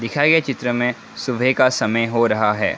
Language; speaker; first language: Hindi; non-native, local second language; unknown